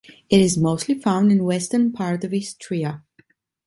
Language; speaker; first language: English; non-native, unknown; Italian